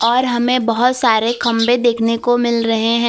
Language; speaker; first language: Hindi; non-native, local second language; Gujarati